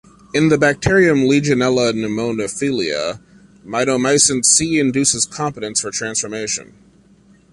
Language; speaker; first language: English; native; English